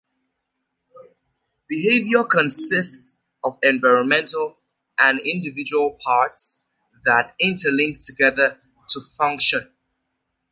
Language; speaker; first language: English; native; English